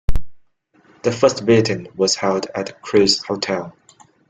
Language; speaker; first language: English; non-native, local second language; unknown